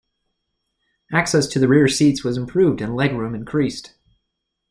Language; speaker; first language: English; native; English